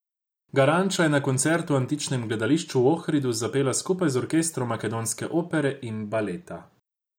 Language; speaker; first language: Slovenian; non-native, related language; Croatian